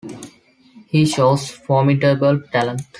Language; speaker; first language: English; non-native, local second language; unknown